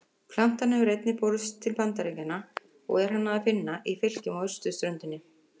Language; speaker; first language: Icelandic; native; Icelandic